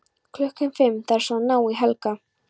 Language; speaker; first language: Icelandic; non-native, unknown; Polish